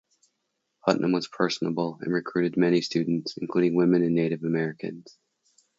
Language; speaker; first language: English; native; English